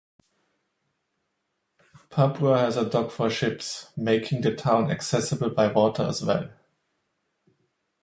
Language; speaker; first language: English; non-native, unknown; German